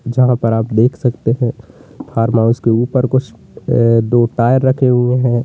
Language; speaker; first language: Hindi; native; Hindi